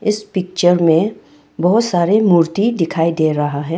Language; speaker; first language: Hindi; non-native, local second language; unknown